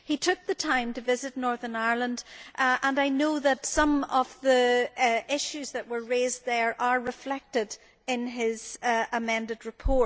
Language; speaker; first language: English; native; English